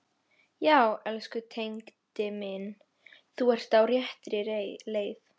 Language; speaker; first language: Icelandic; non-native, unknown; Polish